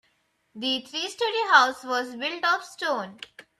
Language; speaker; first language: English; non-native, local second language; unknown